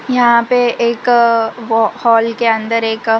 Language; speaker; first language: Hindi; non-native, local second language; Gujarati